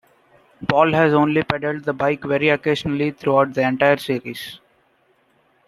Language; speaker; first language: English; non-native, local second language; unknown